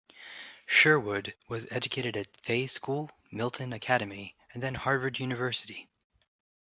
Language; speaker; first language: English; native; English